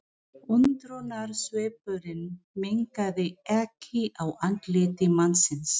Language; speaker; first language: Icelandic; non-native, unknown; Filipino